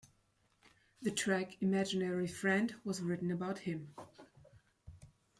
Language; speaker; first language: English; non-native, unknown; German